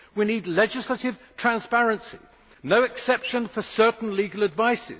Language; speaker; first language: English; native; English